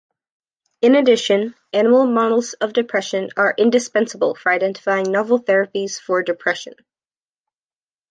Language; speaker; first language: English; native; English